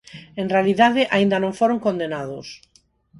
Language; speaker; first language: Galician; non-native, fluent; Spanish